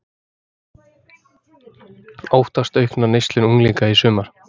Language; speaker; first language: Icelandic; native; Icelandic